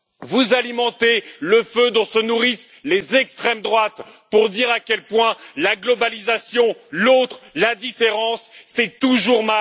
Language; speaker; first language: French; native; French